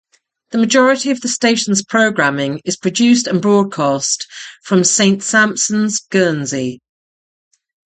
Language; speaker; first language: English; native; English